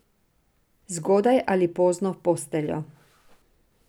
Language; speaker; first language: Slovenian; non-native, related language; Serbian